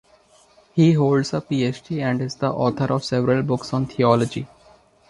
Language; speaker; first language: English; non-native, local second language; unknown